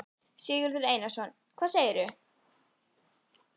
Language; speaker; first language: Icelandic; native; Icelandic